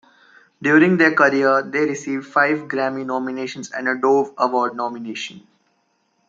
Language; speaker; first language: English; non-native, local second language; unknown